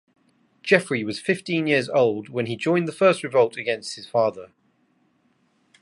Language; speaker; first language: English; native; English